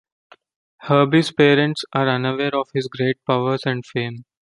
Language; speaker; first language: English; non-native, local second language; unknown